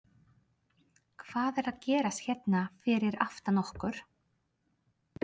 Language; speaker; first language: Icelandic; non-native, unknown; Polish